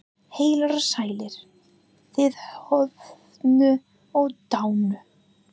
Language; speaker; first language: Icelandic; non-native, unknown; English